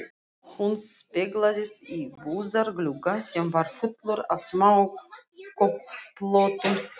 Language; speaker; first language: Icelandic; non-native, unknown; Russian